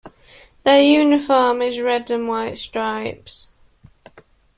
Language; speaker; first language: English; native; English